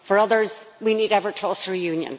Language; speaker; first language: English; native; English